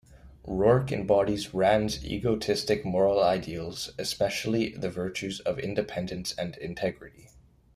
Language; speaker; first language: English; native; English